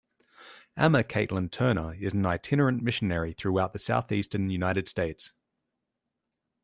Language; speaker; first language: English; native; English